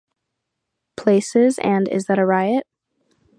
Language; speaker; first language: English; native; English